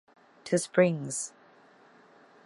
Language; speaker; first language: English; native; English